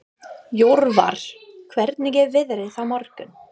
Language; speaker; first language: Icelandic; non-native, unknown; English